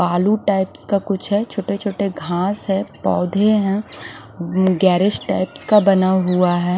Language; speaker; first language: Hindi; non-native, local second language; Punjabi